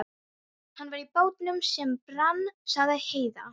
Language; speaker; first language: Icelandic; non-native, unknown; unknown